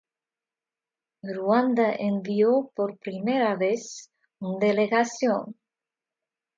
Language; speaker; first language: Spanish; non-native, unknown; Russian